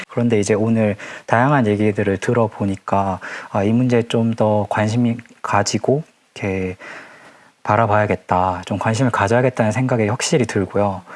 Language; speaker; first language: Korean; native; Korean